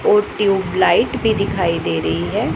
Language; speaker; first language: Hindi; non-native, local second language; Punjabi